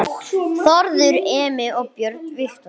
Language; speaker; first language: Icelandic; non-native, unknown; English